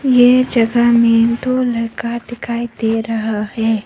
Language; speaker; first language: Hindi; non-native, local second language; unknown